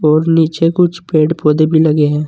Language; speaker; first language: Hindi; native; Hindi